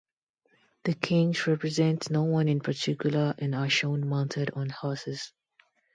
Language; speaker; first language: English; non-native, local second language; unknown